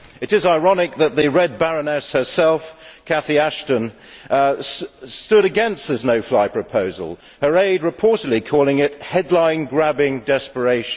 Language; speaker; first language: English; native; English